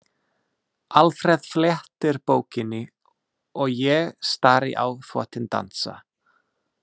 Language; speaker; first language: Icelandic; non-native, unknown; English